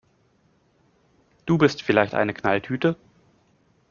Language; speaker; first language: German; native; German